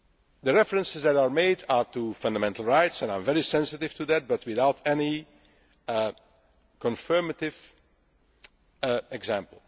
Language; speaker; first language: English; non-native, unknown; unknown